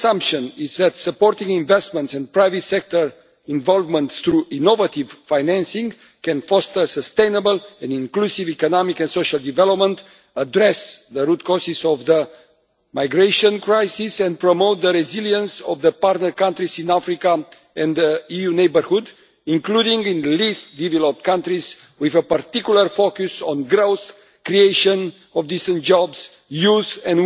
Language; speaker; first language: English; non-native, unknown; Romanian